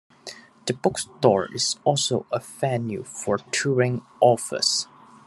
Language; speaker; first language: English; non-native, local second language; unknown